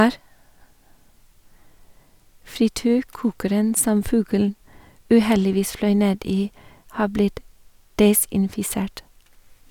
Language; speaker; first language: Norwegian; non-native, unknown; English